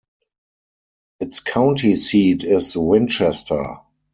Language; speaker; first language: English; non-native, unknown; German